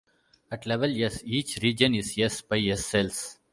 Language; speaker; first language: English; non-native, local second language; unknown